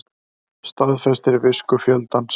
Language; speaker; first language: Icelandic; native; Icelandic